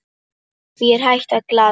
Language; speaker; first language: Icelandic; non-native, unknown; Polish